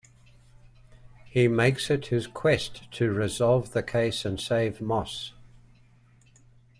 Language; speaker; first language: English; native; English